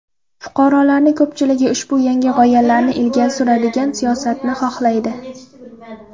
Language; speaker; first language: Uzbek; non-native, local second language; Kara-Kalpak